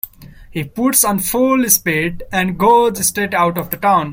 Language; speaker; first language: English; non-native, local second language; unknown